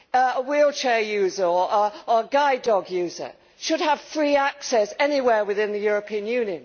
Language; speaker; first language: English; native; English